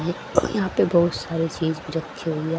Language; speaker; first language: Hindi; native; Hindi